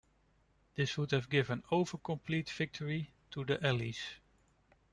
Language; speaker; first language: English; non-native, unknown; Dutch